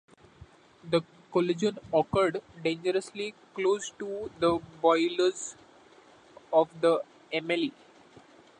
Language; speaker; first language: English; non-native, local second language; Marathi